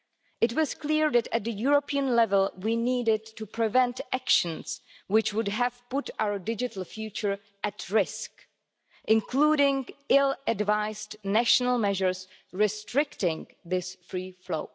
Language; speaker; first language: English; non-native, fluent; Czech